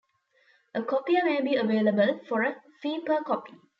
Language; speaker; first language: English; non-native, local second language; Tamil